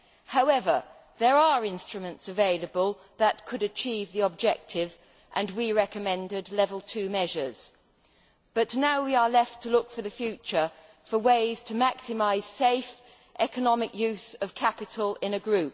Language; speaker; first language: English; native; English